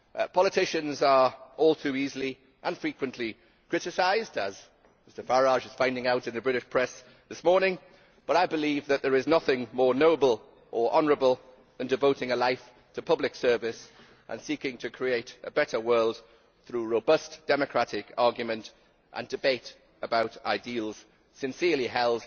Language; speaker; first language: English; native; English